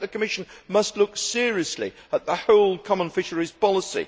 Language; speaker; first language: English; native; English